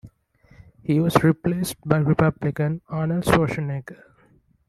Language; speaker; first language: English; non-native, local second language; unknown